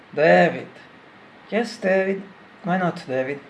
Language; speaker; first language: English; non-native, learner; Italian